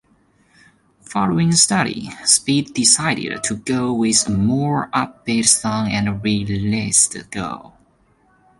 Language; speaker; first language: English; non-native, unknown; Chinese